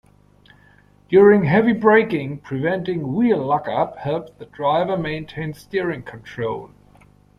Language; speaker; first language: English; non-native, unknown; German